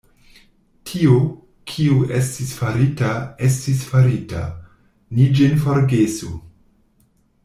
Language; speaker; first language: Esperanto; non-native, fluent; German